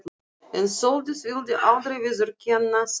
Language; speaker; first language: Icelandic; non-native, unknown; Russian